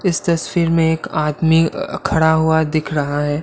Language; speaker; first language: Hindi; non-native, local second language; Assamese